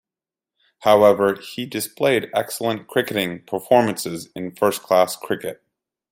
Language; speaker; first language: English; native; English